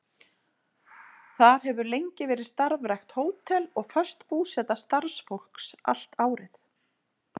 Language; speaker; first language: Icelandic; native; Icelandic